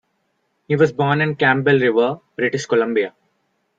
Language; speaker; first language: English; non-native, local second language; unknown